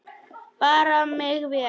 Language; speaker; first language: Icelandic; non-native, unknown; Polish